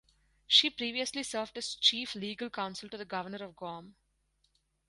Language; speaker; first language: English; non-native, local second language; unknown